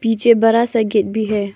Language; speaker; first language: Hindi; non-native, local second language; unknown